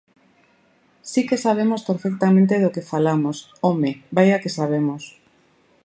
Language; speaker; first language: Galician; native; Galician